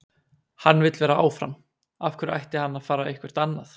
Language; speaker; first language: Icelandic; native; Icelandic